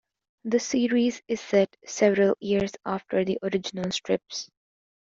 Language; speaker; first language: English; native; English